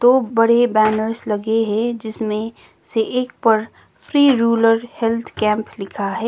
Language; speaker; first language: Hindi; non-native, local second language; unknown